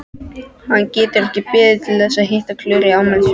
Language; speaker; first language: Icelandic; non-native, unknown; French